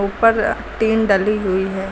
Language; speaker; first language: Hindi; native; Hindi